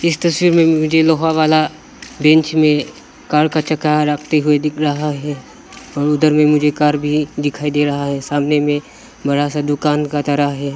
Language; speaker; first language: Hindi; non-native, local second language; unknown